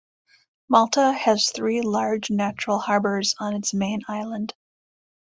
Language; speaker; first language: English; native; English